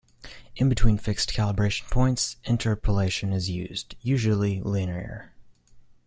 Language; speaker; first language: English; native; English